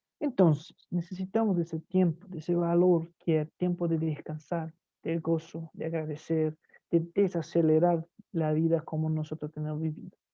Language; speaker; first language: Spanish; non-native, fluent; Portuguese